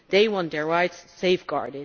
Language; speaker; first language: English; non-native, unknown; Dutch